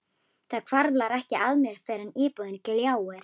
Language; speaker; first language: Icelandic; native; Icelandic